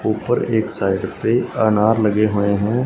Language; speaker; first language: Hindi; non-native, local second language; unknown